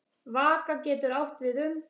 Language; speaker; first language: Icelandic; native; Icelandic